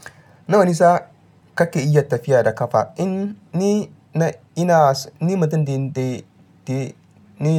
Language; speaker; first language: Hausa; non-native, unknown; Yoruba